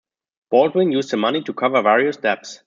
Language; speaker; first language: English; non-native, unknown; German